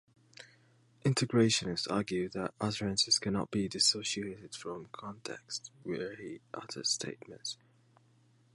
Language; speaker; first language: English; native; English